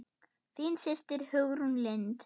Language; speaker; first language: Icelandic; non-native, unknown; German